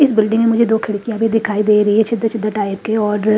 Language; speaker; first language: Hindi; native; Hindi